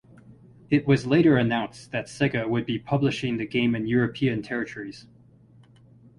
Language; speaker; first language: English; native; English